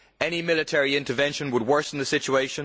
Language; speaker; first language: English; native; English